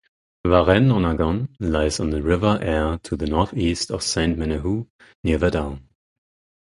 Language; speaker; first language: English; non-native, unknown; German